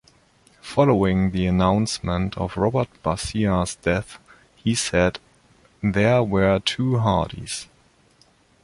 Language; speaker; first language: English; non-native, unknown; German